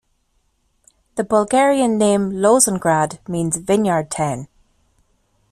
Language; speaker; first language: English; native; English